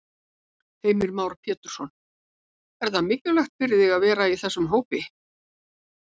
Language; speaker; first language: Icelandic; native; Icelandic